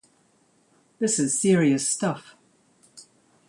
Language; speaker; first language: English; native; English